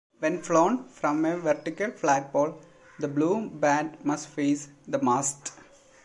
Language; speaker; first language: English; non-native, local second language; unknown